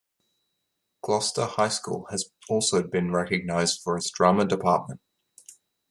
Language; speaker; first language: English; native; English